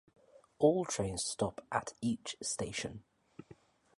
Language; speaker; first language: English; native; English